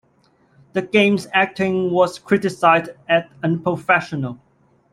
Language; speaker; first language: English; non-native, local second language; Cantonese